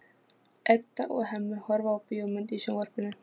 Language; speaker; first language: Icelandic; non-native, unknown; Polish